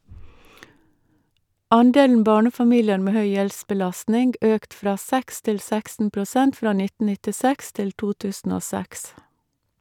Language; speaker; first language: Norwegian; native; Norwegian